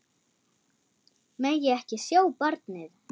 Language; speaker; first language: Icelandic; non-native, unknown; German